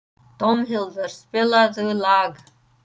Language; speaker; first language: Icelandic; non-native, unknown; English